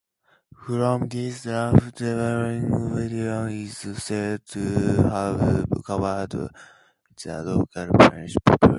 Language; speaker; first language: English; native; English